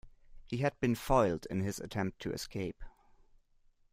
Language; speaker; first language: English; non-native, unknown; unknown